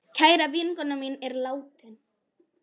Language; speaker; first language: Icelandic; non-native, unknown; Polish